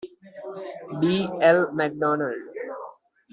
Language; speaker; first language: English; non-native, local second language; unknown